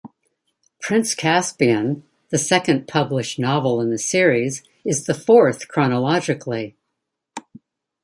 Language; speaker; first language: English; native; English